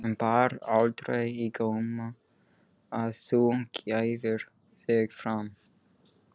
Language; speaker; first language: Icelandic; non-native, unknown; English